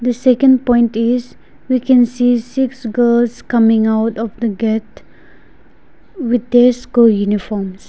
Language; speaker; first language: English; non-native, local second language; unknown